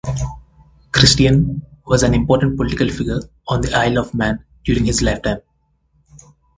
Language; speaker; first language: English; non-native, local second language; Telugu